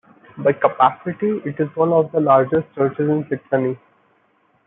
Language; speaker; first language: English; non-native, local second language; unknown